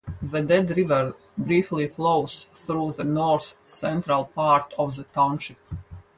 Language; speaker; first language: English; non-native, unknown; Latvian